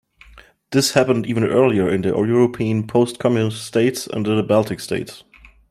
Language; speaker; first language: English; non-native, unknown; German